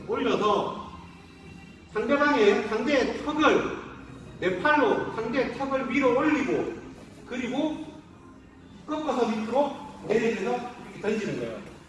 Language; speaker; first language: Korean; native; Korean